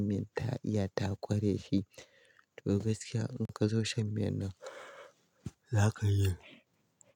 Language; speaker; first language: Hausa; native; Hausa